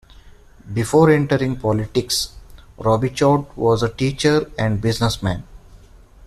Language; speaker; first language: English; non-native, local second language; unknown